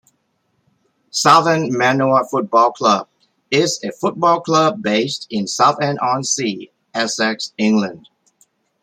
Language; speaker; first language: English; native; English